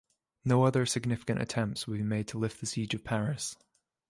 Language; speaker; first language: English; native; English